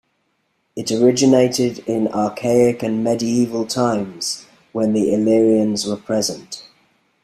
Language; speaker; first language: English; native; English